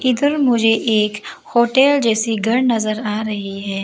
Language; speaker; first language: Hindi; non-native, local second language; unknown